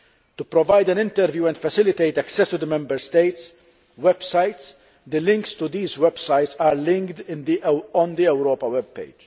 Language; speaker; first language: English; non-native, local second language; Maltese